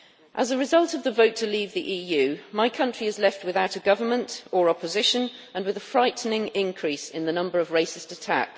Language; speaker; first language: English; native; English